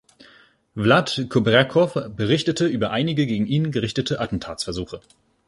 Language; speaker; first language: German; native; German